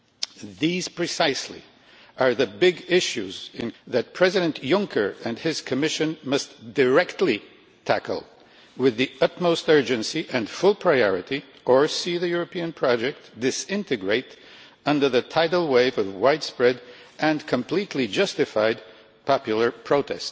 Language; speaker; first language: English; non-native, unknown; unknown